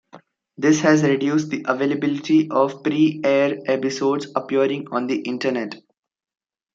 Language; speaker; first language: English; non-native, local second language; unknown